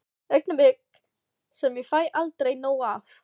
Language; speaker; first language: Icelandic; non-native, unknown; Filipino